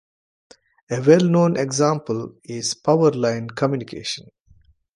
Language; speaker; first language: English; non-native, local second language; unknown